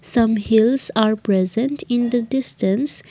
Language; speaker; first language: English; non-native, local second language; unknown